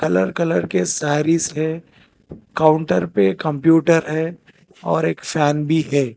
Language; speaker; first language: Hindi; non-native, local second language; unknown